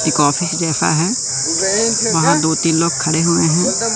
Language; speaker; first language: Hindi; native; Hindi